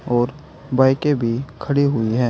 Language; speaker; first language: Hindi; native; Hindi